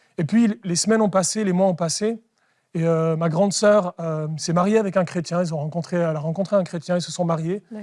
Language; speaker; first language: French; early bilingual, other home language; Arabic